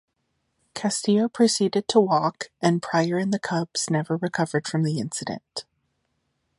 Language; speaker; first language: English; native; English